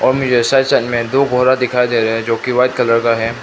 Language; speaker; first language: Hindi; non-native, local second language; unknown